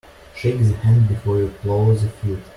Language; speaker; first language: English; non-native, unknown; Russian